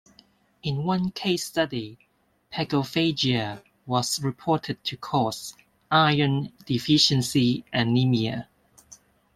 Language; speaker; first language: English; non-native, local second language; Cantonese